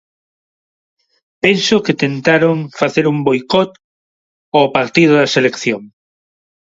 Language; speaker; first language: Galician; non-native, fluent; Spanish